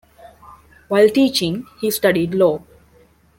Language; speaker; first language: English; non-native, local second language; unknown